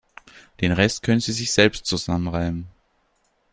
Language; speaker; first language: German; native; German